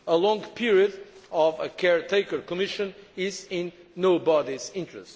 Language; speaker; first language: English; non-native, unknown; Portuguese